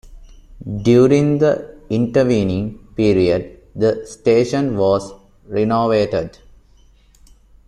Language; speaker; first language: English; non-native, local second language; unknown